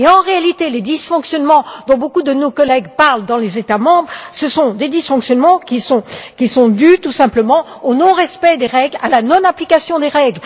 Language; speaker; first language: French; native; French